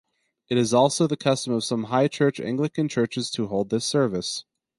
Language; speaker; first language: English; native; English